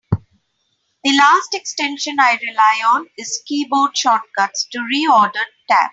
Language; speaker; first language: English; non-native, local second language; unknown